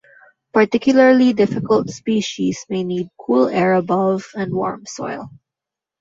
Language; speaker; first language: English; non-native, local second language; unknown